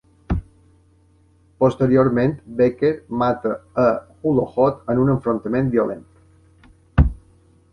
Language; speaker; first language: Catalan; native; Catalan